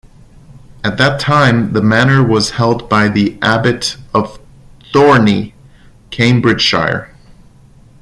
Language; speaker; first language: English; non-native, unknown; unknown